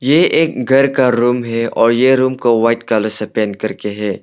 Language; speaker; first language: Hindi; non-native, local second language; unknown